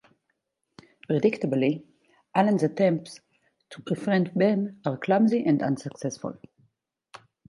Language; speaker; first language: English; non-native, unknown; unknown